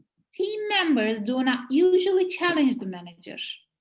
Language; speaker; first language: English; non-native, fluent; Turkish